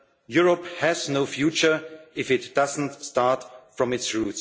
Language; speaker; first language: English; non-native, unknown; German